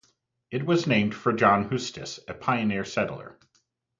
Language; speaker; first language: English; native; English